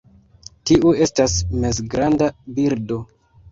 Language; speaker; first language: Esperanto; non-native, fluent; Kinyarwanda